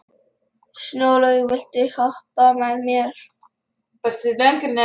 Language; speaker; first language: Icelandic; non-native, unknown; Lithuanian